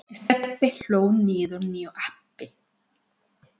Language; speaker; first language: Icelandic; non-native, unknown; Spanish